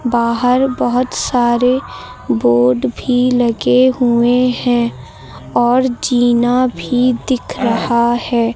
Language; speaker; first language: Hindi; native; Hindi